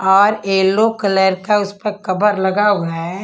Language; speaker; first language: Hindi; non-native, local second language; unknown